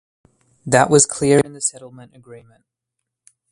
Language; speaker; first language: English; native; English